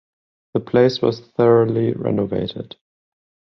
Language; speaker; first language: English; non-native, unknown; German